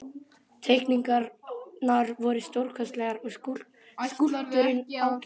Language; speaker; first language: Icelandic; native; Icelandic